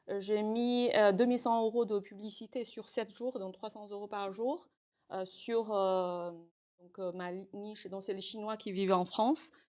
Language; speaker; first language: French; non-native, fluent; Chinese